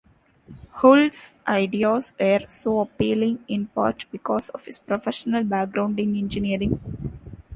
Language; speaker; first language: English; non-native, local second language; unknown